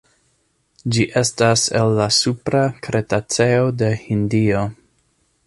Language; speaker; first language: Esperanto; non-native, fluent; English